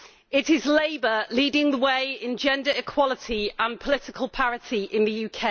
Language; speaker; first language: English; native; English